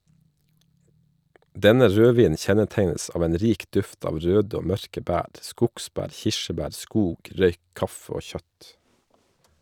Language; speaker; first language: Norwegian; native; Norwegian